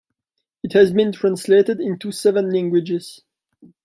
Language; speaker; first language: English; non-native, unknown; French